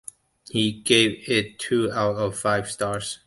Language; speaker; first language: English; non-native, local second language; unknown